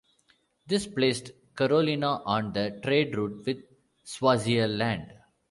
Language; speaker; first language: English; non-native, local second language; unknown